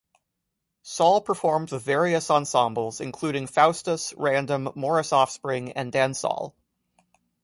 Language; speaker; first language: English; native; English